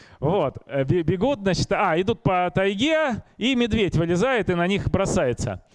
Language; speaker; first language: Russian; native; Russian